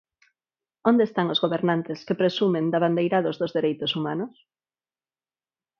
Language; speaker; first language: Galician; non-native, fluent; Spanish